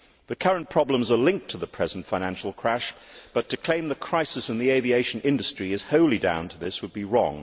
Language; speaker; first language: English; native; English